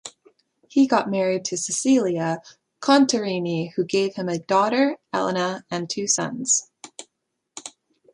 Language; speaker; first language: English; native; English